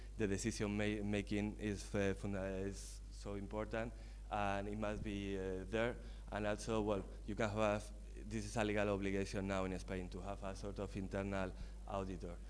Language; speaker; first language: English; non-native, fluent; Spanish